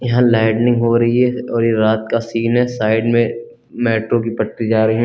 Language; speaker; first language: Hindi; native; Hindi